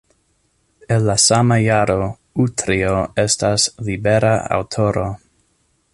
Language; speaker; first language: Esperanto; non-native, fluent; English